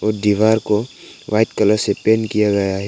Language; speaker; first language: Hindi; non-native, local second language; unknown